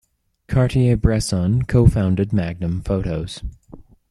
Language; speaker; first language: English; native; English